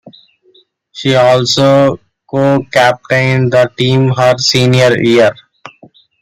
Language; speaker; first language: English; non-native, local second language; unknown